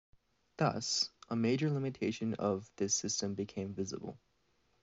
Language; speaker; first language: English; native; English